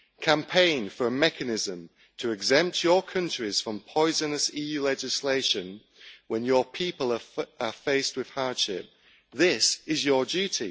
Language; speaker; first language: English; native; English